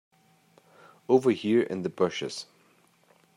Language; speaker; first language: English; native; English